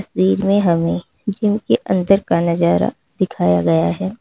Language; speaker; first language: Hindi; native; Hindi